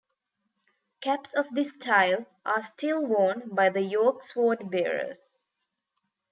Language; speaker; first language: English; non-native, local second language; Tamil